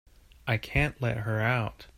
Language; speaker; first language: English; native; English